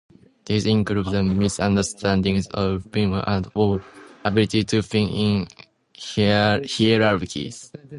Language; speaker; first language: English; non-native, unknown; Japanese